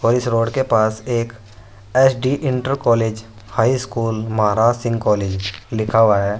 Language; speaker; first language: Hindi; native; Hindi